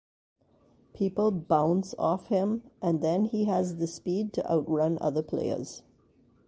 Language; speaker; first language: English; native; English